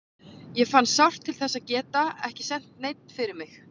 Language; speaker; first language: Icelandic; native; Icelandic